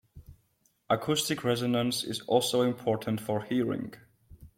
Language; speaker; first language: English; non-native, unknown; Georgian